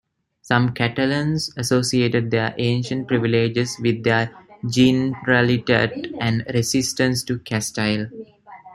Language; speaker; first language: English; non-native, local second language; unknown